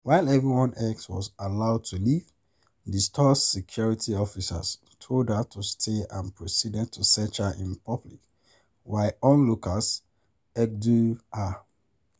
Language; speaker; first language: English; non-native, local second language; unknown